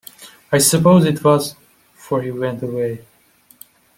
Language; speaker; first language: English; non-native, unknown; Persian